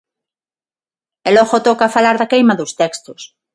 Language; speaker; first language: Galician; non-native, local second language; Spanish